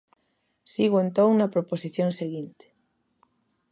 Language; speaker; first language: Galician; native; Galician